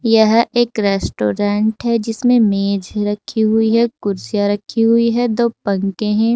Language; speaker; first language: Hindi; native; Hindi